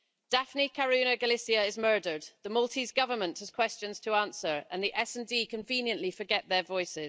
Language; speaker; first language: English; native; English